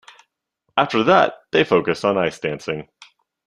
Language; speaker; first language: English; native; English